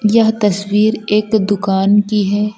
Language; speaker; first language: Hindi; native; Hindi